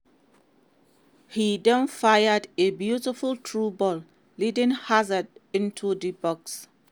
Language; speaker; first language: English; non-native, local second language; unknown